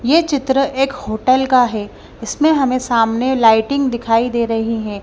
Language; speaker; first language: Hindi; non-native, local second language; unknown